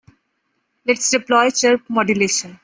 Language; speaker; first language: English; non-native, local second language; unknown